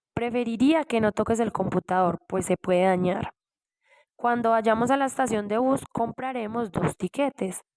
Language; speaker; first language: Spanish; non-native, learner; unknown